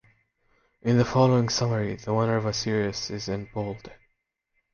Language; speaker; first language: English; native; English